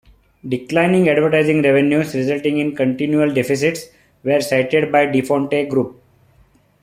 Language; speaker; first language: English; non-native, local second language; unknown